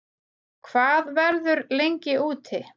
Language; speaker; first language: Icelandic; native; Icelandic